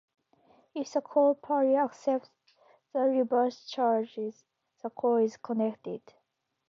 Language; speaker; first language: English; non-native, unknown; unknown